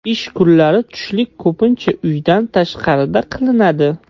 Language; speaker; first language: Uzbek; non-native, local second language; Russian